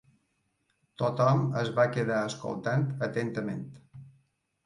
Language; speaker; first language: Catalan; native; Catalan